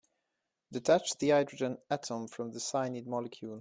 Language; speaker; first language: English; non-native, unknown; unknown